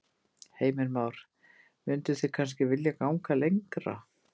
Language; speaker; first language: Icelandic; native; Icelandic